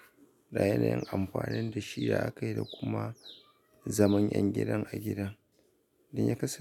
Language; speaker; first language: Hausa; native; Hausa